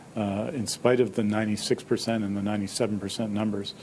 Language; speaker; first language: English; native; English